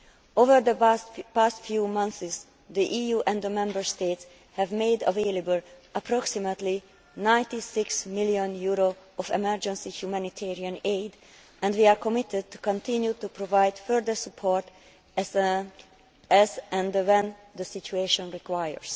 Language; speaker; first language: English; non-native, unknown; Hungarian